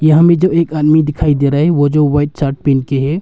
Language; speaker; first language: Hindi; early bilingual, other home language; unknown